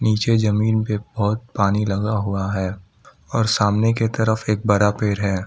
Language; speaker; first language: Hindi; non-native, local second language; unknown